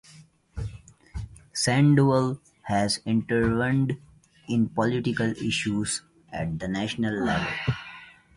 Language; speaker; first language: English; non-native, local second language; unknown